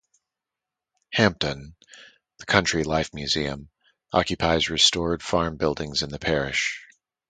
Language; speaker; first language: English; native; English